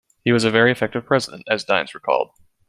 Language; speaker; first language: English; native; English